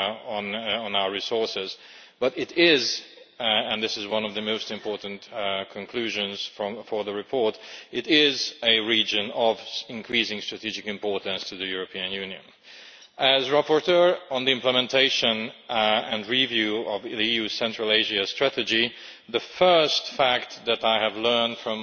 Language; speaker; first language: English; non-native, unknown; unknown